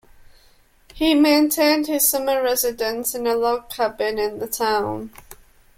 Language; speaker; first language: English; native; English